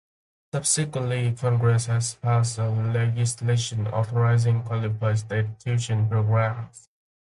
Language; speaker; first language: English; native; English